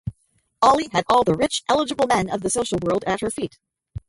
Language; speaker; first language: English; native; English